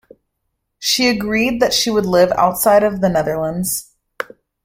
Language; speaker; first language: English; native; English